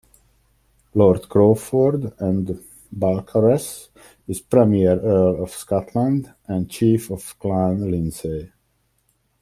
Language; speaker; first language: English; non-native, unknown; Hungarian